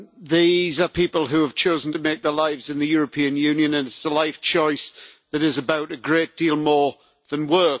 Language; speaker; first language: English; native; English